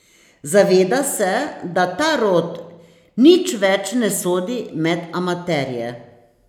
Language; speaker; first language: Slovenian; native; Slovenian